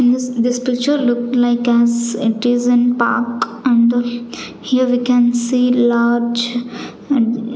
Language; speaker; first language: English; non-native, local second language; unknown